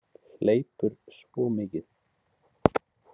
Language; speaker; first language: Icelandic; native; Icelandic